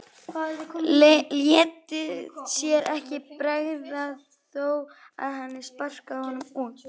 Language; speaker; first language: Icelandic; native; Icelandic